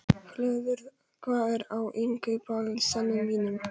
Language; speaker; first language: Icelandic; non-native, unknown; Polish